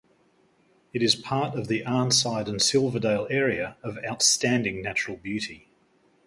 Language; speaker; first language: English; native; English